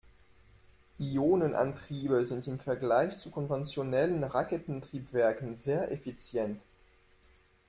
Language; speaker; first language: German; non-native, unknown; French